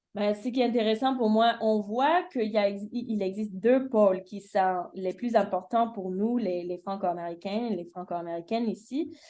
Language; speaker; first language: French; early bilingual, heritage; English